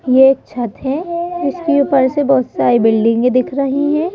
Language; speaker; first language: Hindi; native; Hindi